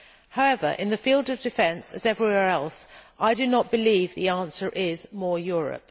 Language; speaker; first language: English; native; English